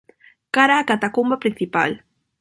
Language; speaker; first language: Galician; non-native, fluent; Spanish